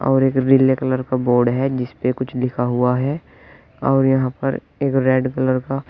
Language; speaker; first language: Hindi; native; Hindi